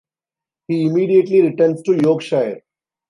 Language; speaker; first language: English; non-native, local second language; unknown